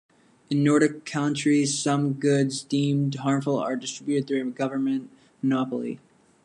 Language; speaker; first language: English; native; English